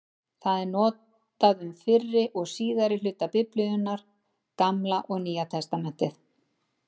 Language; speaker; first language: Icelandic; native; Icelandic